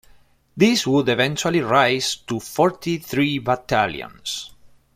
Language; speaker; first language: English; non-native, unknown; Spanish